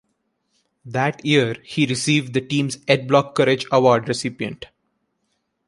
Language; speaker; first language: English; non-native, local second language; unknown